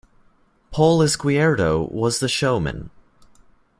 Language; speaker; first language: English; native; English